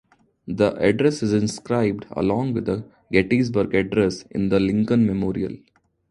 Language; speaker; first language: English; non-native, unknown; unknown